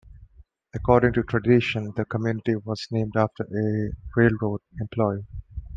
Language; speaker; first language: English; non-native, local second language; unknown